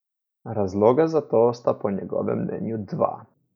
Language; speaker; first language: Slovenian; native; Slovenian